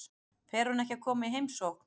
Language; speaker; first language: Icelandic; native; Icelandic